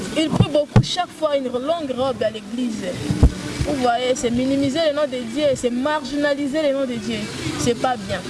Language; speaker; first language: French; non-native, local second language; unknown